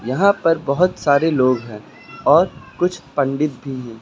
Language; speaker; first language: Hindi; native; Hindi